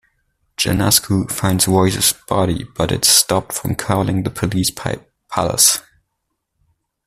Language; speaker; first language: English; non-native, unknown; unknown